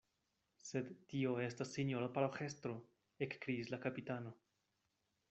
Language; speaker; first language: Esperanto; non-native, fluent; Spanish